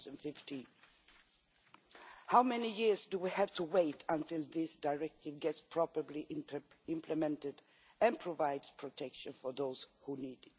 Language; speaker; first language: English; non-native, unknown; Swedish